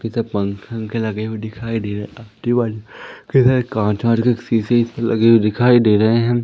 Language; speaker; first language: Hindi; native; Hindi